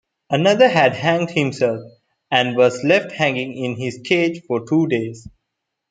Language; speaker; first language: English; non-native, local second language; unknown